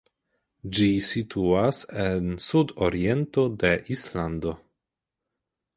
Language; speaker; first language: Esperanto; non-native, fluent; Polish